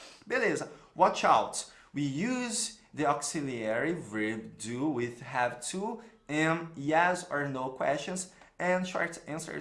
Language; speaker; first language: English; non-native, fluent; Portuguese